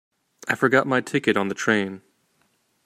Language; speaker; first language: English; native; English